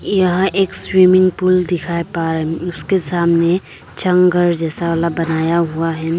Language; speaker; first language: Hindi; non-native, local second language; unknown